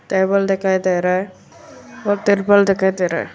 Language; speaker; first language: Hindi; non-native, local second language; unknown